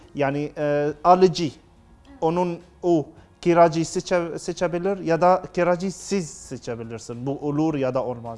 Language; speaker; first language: Turkish; non-native, learner; Arabic